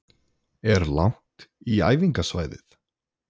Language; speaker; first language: Icelandic; native; Icelandic